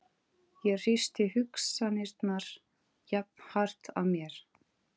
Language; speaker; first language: Icelandic; non-native, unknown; Portuguese